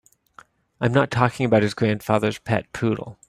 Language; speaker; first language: English; native; English